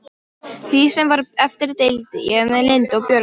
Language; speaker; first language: Icelandic; non-native, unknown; Polish